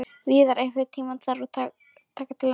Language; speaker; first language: Icelandic; non-native, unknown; Polish